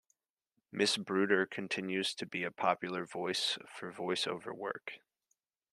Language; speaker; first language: English; native; English